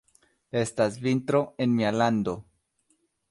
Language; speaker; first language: Esperanto; non-native, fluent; Spanish